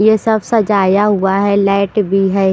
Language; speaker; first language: Hindi; non-native, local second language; Punjabi